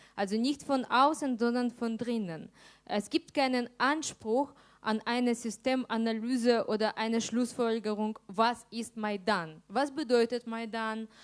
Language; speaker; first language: German; non-native, fluent; Ukrainian